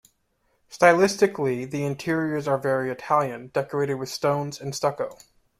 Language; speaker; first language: English; native; English